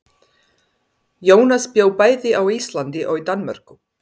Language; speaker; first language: Icelandic; non-native, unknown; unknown